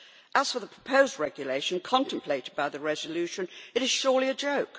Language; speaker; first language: English; native; English